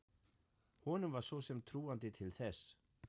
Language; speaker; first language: Icelandic; non-native, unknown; German